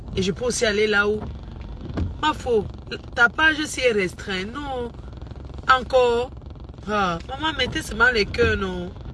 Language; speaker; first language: French; non-native, local second language; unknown